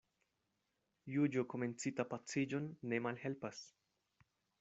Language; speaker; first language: Esperanto; non-native, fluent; Spanish